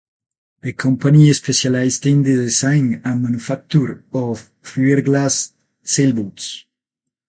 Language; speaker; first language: English; non-native, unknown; Spanish